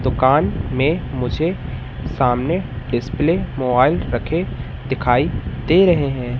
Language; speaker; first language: Hindi; native; Hindi